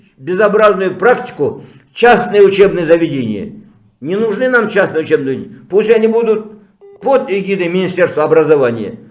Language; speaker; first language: Russian; non-native, local second language; Kazakh